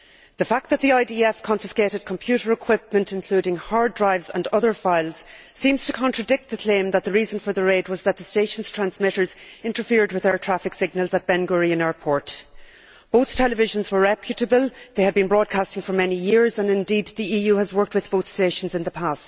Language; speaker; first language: English; native; English